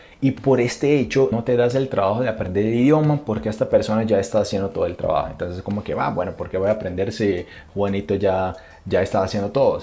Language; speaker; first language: Spanish; non-native, fluent; Portuguese